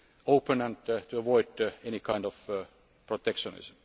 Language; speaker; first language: English; non-native, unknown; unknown